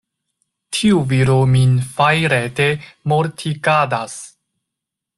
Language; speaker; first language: Esperanto; non-native, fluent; Chinese